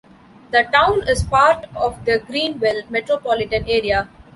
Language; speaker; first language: English; non-native, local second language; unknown